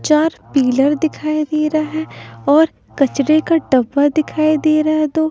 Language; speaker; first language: Hindi; non-native, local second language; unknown